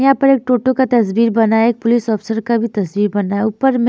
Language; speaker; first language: Hindi; non-native, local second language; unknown